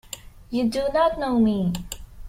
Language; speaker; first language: English; non-native, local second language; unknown